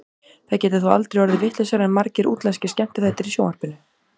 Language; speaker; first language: Icelandic; native; Icelandic